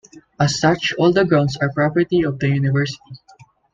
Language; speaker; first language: English; non-native, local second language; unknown